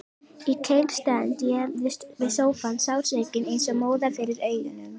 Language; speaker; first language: Icelandic; native; Icelandic